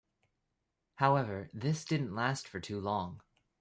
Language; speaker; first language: English; native; English